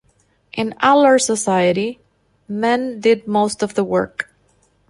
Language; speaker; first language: English; non-native, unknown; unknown